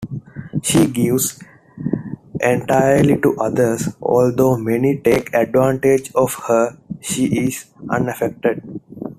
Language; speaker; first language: English; non-native, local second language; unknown